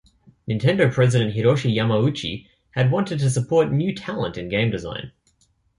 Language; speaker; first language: English; native; English